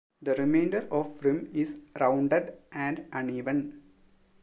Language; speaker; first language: English; non-native, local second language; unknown